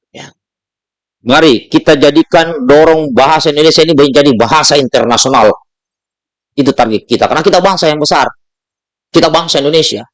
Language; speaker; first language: Indonesian; native; Indonesian